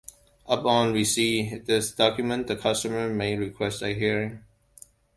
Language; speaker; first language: English; non-native, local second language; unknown